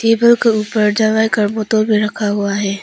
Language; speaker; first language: Hindi; non-native, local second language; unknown